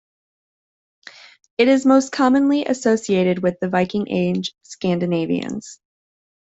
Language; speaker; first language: English; native; English